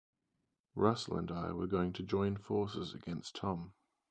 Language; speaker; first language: English; native; English